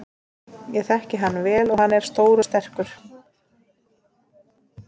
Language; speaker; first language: Icelandic; native; Icelandic